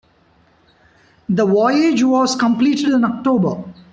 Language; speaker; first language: English; non-native, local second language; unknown